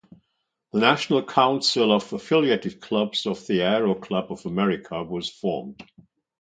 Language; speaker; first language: English; non-native, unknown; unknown